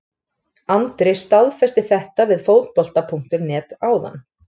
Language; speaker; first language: Icelandic; native; Icelandic